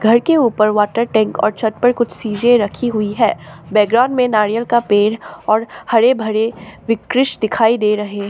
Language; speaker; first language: Hindi; non-native, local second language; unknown